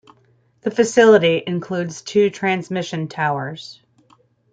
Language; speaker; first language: English; native; English